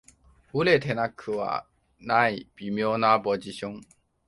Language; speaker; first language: Japanese; non-native, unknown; Chinese